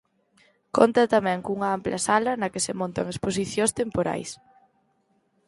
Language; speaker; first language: Galician; native; Galician